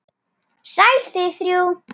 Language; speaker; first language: Icelandic; native; Icelandic